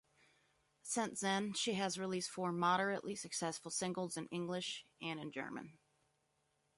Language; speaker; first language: English; native; English